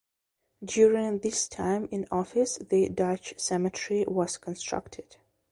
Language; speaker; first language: English; non-native, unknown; Belarusian